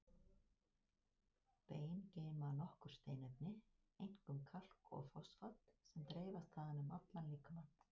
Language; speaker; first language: Icelandic; native; Icelandic